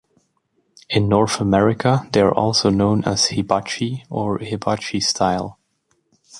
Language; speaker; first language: English; native; English